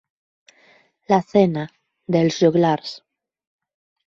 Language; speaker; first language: Galician; native; Galician